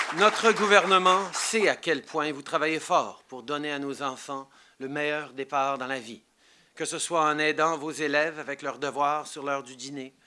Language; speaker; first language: French; early bilingual, heritage; French